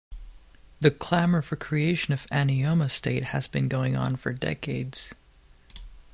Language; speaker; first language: English; native; English